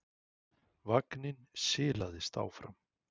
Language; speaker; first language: Icelandic; native; Icelandic